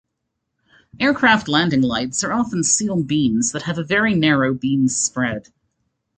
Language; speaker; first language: English; native; English